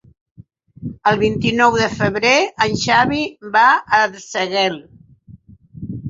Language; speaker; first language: Catalan; non-native, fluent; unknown